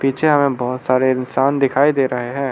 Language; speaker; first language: Hindi; non-native, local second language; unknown